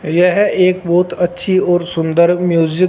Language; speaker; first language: Hindi; non-native, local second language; Punjabi